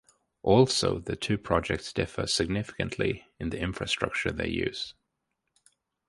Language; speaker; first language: English; native; English